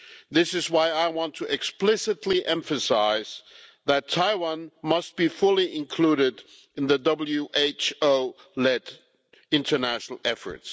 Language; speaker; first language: English; non-native, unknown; German